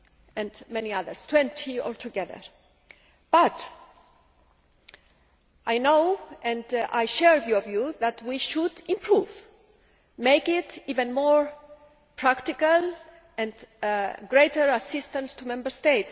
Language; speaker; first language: English; non-native, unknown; Greek